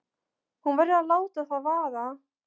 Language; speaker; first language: Icelandic; non-native, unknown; Polish